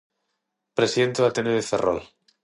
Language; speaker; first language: Galician; non-native, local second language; Spanish